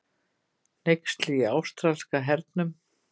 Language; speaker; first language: Icelandic; native; Icelandic